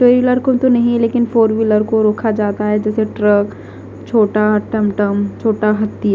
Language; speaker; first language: Hindi; non-native, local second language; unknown